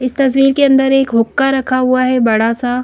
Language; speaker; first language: Hindi; native; Hindi